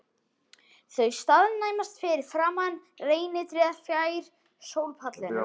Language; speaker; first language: Icelandic; native; Icelandic